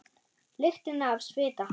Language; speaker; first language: Icelandic; non-native, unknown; German